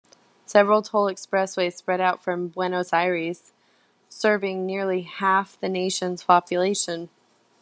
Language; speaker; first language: English; native; English